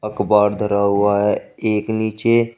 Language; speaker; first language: Hindi; native; Hindi